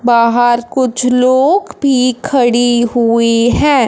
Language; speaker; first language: Hindi; non-native, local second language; Punjabi